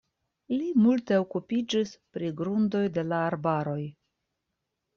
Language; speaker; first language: Esperanto; non-native, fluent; Russian